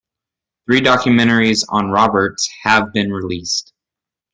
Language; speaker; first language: English; native; English